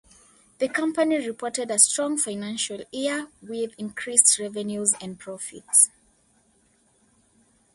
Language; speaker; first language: English; non-native, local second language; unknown